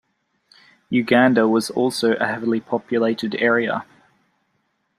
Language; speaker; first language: English; native; English